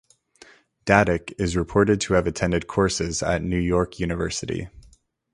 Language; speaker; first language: English; native; English